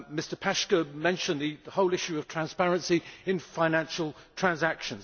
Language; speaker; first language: English; native; English